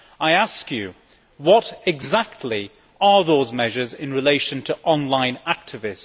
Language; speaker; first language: English; native; English